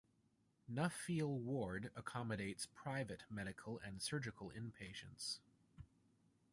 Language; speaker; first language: English; native; English